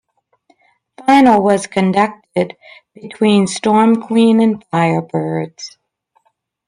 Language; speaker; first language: English; native; English